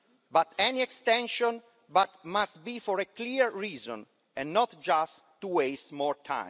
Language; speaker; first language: English; non-native, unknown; Italian